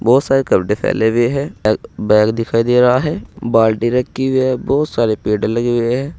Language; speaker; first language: Hindi; native; Hindi